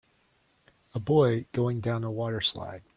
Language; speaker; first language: English; native; English